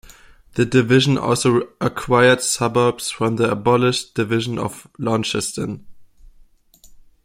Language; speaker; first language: English; non-native, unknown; German